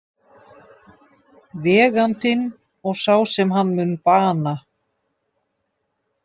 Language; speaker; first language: Icelandic; non-native, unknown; Dutch